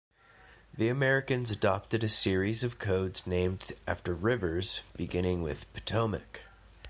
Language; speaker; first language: English; native; English